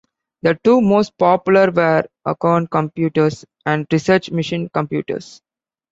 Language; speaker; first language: English; non-native, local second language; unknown